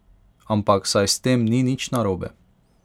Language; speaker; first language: Slovenian; non-native, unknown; Hungarian